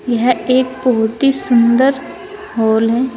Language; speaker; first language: Hindi; native; Hindi